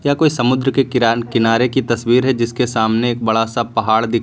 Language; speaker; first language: Hindi; native; Hindi